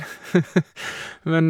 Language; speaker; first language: Norwegian; non-native, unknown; Portuguese